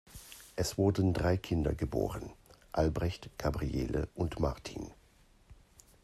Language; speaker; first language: German; native; German